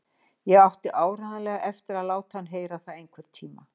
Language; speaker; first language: Icelandic; native; Icelandic